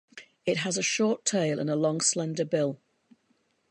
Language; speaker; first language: English; native; English